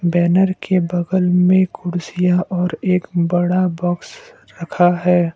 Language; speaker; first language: Hindi; non-native, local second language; Assamese